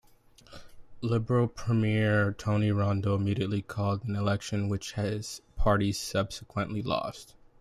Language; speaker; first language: English; native; English